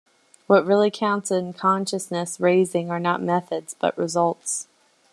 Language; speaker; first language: English; native; English